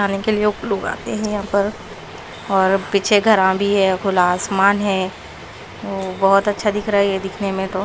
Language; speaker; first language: Hindi; non-native, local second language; Punjabi